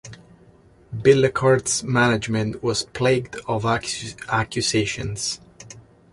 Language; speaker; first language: English; native; English